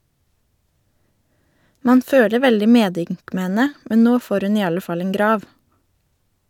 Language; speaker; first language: Norwegian; native; Norwegian